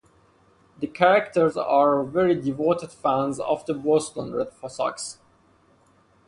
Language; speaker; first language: English; non-native, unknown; Persian